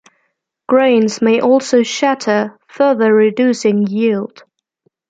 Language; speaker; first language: English; non-native, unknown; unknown